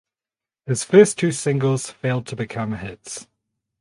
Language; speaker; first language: English; native; English